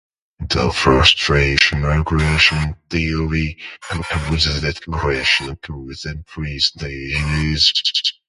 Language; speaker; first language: English; non-native, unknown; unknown